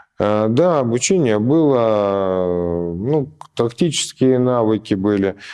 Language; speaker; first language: Russian; native; Russian